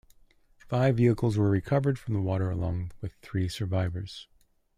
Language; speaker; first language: English; native; English